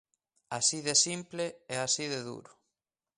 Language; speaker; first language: Galician; native; Galician